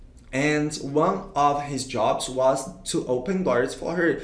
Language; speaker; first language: English; non-native, fluent; Portuguese